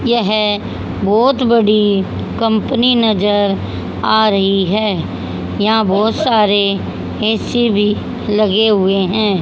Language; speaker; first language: Hindi; native; Hindi